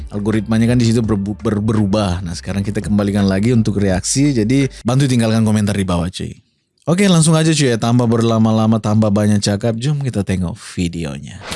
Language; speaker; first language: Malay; non-native, related language; Indonesian